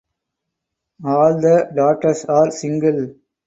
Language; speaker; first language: English; non-native, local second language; Tamil